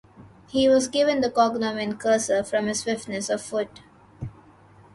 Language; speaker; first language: English; non-native, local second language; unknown